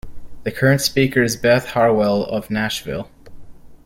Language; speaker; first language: English; native; English